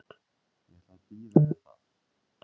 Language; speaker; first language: Icelandic; native; Icelandic